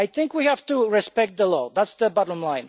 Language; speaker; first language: English; non-native, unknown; Polish